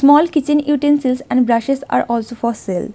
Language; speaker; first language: English; non-native, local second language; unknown